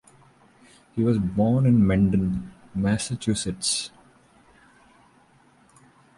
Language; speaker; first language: English; non-native, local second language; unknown